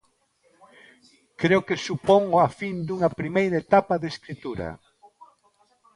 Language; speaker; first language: Galician; non-native, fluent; Spanish